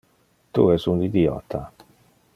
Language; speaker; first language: Interlingua; non-native, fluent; Dutch